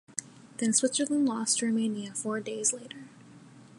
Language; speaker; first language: English; native; English